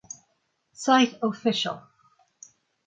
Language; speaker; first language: English; native; English